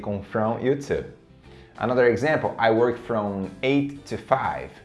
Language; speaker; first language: English; non-native, fluent; Portuguese